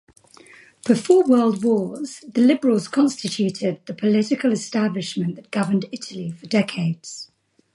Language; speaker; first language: English; native; English